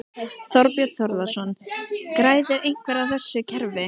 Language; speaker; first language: Icelandic; native; Icelandic